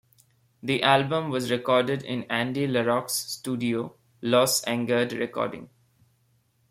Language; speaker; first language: English; non-native, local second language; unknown